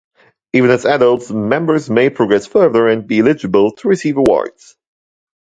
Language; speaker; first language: English; non-native, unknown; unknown